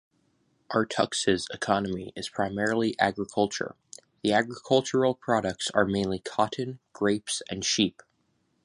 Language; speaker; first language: English; native; English